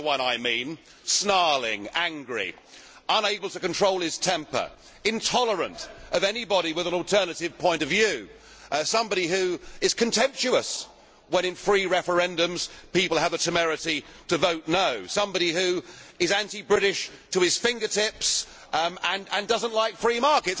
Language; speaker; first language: English; native; English